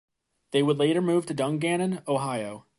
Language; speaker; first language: English; native; English